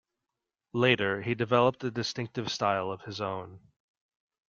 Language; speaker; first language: English; native; English